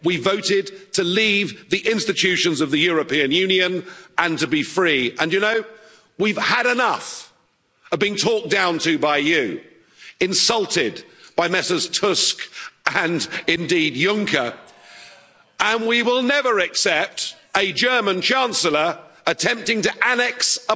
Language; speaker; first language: English; native; English